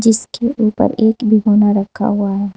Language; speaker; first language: Hindi; native; Hindi